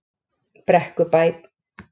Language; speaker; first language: Icelandic; native; Icelandic